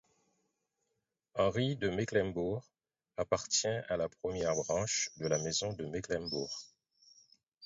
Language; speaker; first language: French; non-native, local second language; Haitian Creole